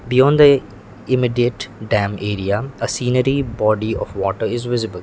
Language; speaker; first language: English; non-native, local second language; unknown